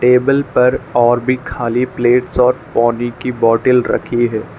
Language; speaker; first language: Hindi; non-native, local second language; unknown